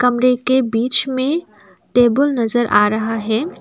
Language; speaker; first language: Hindi; non-native, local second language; Assamese